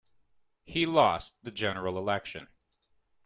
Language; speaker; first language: English; native; English